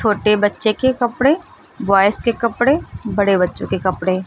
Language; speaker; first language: Hindi; native; Hindi